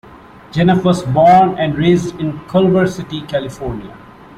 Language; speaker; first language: English; non-native, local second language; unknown